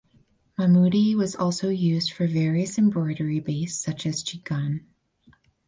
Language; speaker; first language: English; native; English